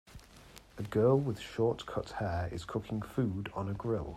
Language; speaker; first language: English; native; English